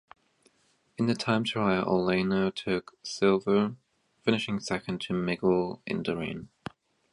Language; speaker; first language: English; native; English